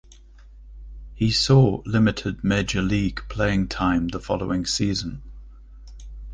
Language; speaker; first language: English; native; English